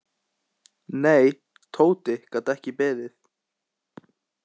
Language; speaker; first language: Icelandic; native; Icelandic